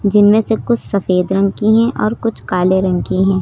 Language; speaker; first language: Hindi; native; Hindi